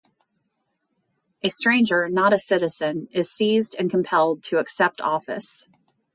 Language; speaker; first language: English; native; English